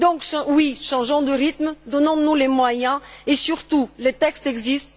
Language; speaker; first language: French; non-native, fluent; Bulgarian